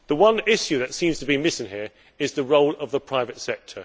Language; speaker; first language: English; native; English